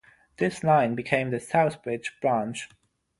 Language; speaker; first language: English; non-native, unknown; German